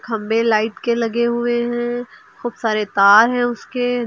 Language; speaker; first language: Hindi; native; Hindi